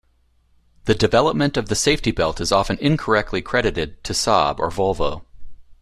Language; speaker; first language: English; native; English